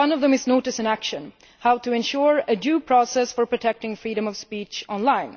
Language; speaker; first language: English; non-native, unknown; Swedish